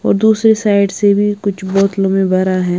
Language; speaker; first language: Hindi; non-native, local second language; Punjabi